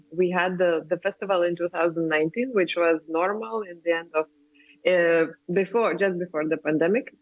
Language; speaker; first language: English; non-native, fluent; Lithuanian